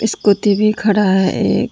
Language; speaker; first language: Hindi; non-native, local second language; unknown